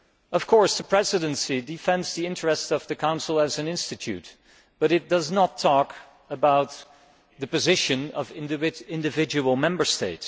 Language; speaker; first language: English; non-native, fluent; Dutch